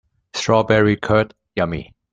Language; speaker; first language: English; non-native, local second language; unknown